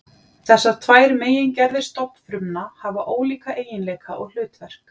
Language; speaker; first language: Icelandic; native; Icelandic